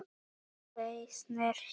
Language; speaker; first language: Icelandic; non-native, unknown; Polish